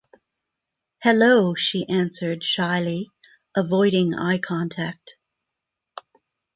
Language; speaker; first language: English; non-native, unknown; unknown